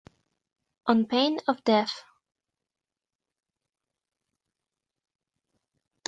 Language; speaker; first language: English; native; English